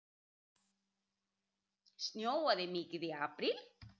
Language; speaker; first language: Icelandic; native; Icelandic